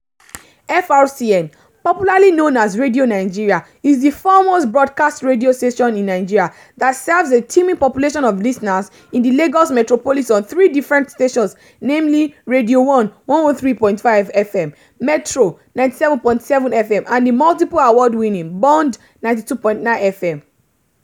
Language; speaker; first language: English; non-native, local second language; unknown